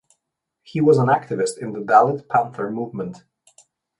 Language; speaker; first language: English; non-native, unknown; Slovenian